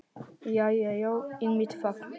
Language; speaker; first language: Icelandic; non-native, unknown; Polish